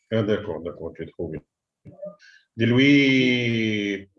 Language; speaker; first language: French; non-native, fluent; Arabic